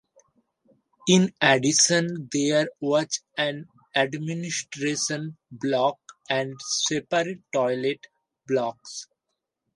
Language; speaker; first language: English; non-native, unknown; Bangla